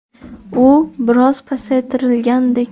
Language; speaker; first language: Uzbek; native; Uzbek